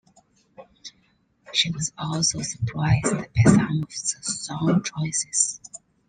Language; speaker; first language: English; non-native, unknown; Chinese